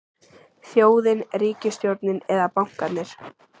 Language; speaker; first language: Icelandic; native; Icelandic